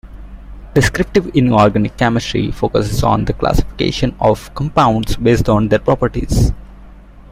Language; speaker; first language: English; non-native, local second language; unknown